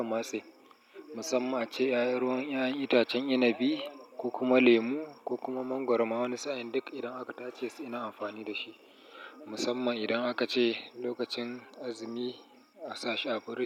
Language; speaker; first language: Hausa; native; Hausa